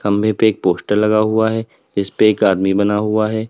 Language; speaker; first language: Hindi; native; Hindi